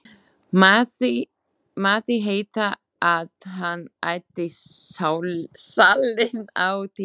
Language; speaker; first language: Icelandic; non-native, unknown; Slovak